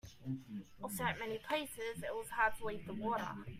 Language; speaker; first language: English; native; English